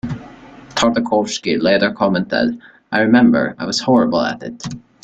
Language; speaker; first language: English; native; English